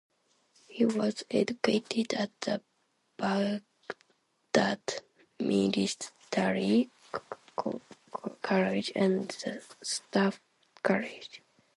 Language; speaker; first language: English; non-native, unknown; Japanese